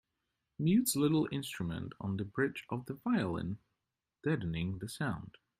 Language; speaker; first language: English; native; English